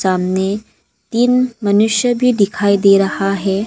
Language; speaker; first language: Hindi; early bilingual, other home language; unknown